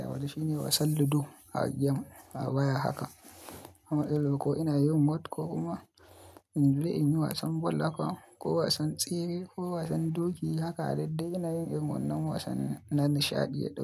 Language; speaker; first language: Hausa; native; Hausa